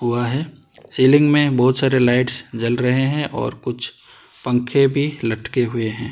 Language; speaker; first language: Hindi; non-native, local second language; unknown